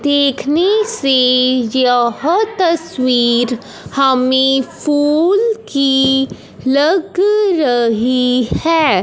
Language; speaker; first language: Hindi; non-native, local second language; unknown